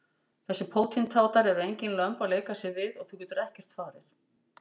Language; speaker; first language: Icelandic; native; Icelandic